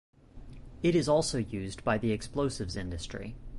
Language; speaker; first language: English; native; English